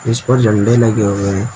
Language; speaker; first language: Hindi; native; Hindi